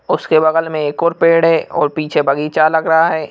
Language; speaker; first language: Hindi; native; Hindi